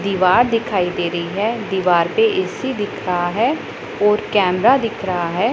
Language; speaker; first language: Hindi; non-native, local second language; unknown